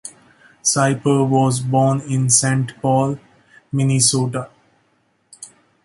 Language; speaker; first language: English; non-native, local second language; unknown